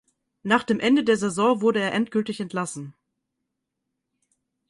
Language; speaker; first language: German; native; German